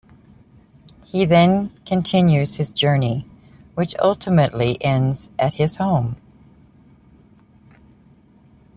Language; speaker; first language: English; native; English